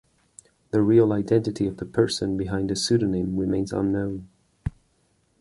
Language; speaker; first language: English; non-native, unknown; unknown